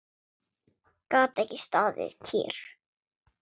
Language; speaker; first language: Icelandic; non-native, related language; Swedish